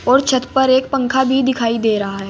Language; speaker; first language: Hindi; native; Hindi